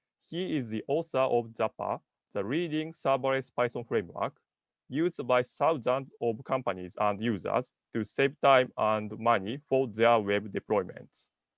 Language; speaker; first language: English; non-native, learner; Japanese